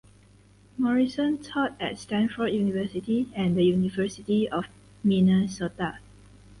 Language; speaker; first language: English; non-native, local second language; Chinese